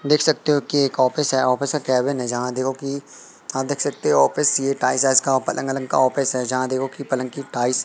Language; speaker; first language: Hindi; native; Hindi